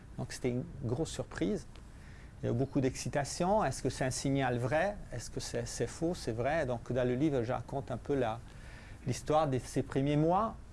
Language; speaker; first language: French; non-native, fluent; Italian